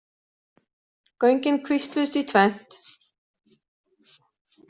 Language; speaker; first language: Icelandic; non-native, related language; Swedish